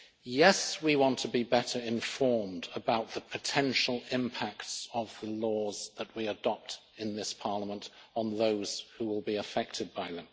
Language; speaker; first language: English; native; English